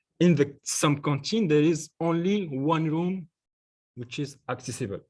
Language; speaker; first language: English; non-native, learner; French